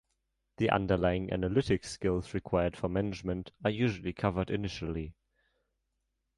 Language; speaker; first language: English; non-native, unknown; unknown